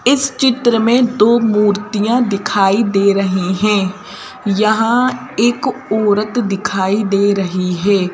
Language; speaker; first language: Hindi; native; Hindi